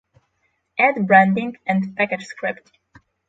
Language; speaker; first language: English; non-native, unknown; Polish